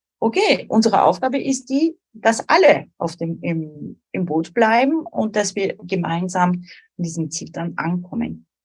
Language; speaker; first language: German; non-native, fluent; French